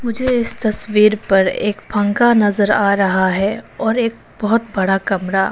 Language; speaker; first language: Hindi; non-native, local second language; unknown